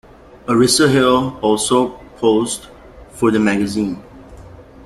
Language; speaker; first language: English; native; English